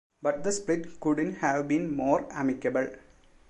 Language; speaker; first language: English; non-native, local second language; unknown